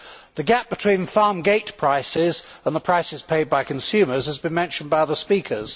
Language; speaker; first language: English; native; English